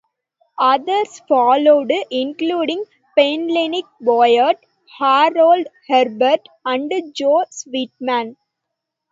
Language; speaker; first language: English; non-native, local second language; Tamil